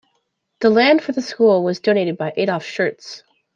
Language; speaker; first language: English; native; English